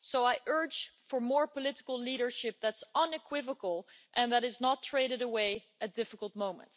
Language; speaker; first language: English; non-native, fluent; Dutch